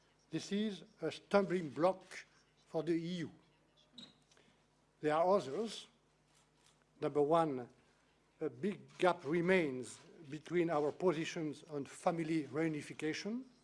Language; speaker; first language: English; non-native, fluent; French